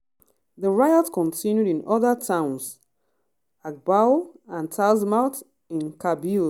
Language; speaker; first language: English; non-native, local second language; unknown